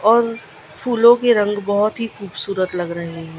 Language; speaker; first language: Hindi; non-native, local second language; Gujarati